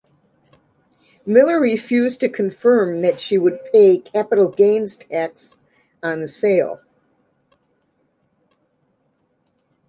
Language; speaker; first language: English; native; English